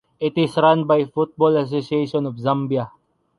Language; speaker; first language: English; non-native, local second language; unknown